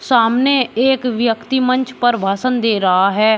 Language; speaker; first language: Hindi; native; Hindi